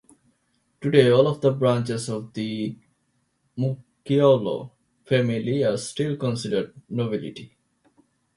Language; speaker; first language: English; non-native, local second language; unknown